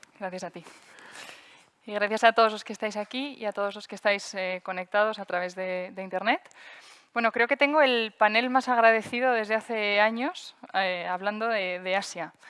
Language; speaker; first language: Spanish; native; Spanish